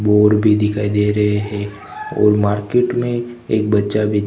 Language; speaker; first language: Hindi; non-native, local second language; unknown